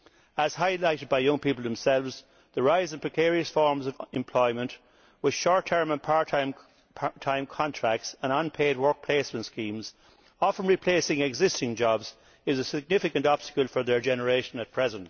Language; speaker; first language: English; native; English